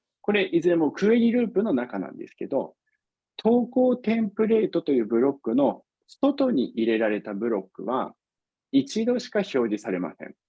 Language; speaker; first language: Japanese; non-native, fluent; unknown